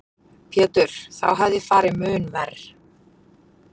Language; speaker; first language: Icelandic; native; Icelandic